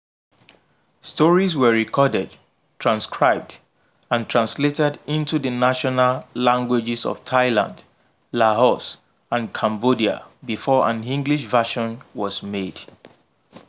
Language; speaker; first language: English; non-native, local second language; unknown